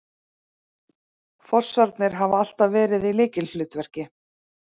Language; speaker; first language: Icelandic; native; Icelandic